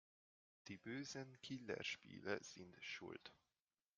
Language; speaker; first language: German; non-native, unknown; Hungarian